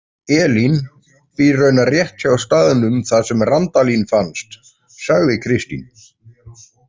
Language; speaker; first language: Icelandic; native; Icelandic